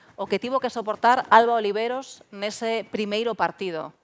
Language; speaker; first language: Spanish; non-native, local second language; Galician